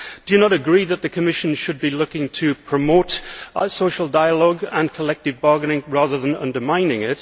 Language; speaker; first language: English; native; English